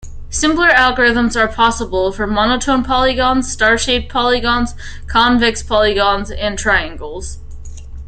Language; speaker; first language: English; native; English